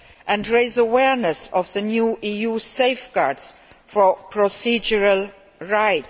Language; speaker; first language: English; non-native, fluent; Luxembourgish